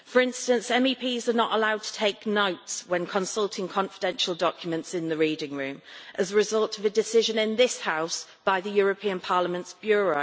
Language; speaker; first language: English; native; English